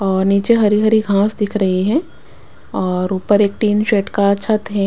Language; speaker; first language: Hindi; non-native, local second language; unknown